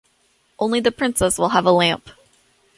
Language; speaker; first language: English; native; English